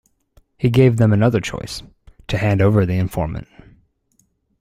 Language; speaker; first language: English; native; English